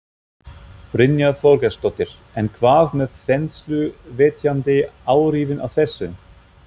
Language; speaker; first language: Icelandic; non-native, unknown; German